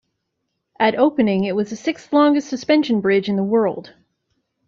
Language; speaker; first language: English; native; English